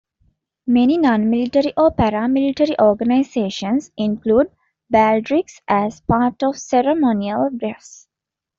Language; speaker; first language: English; non-native, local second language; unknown